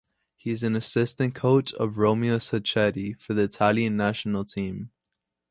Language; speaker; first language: English; native; English